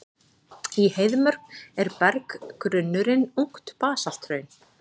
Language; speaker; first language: Icelandic; native; Icelandic